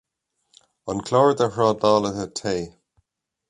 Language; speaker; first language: Irish; native; Irish